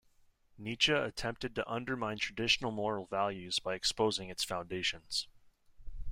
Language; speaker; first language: English; native; English